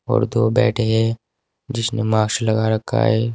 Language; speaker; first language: Hindi; native; Hindi